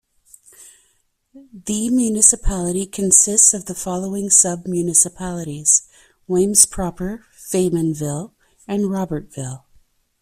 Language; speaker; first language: English; native; English